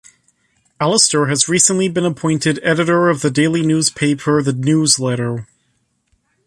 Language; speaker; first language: English; native; English